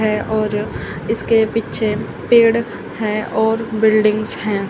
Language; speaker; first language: Hindi; native; Hindi